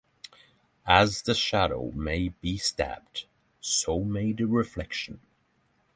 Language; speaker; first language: English; non-native, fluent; Norwegian